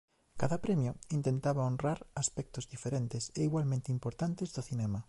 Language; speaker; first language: Galician; native; Galician